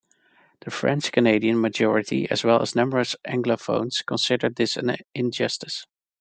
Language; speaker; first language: English; non-native, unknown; Dutch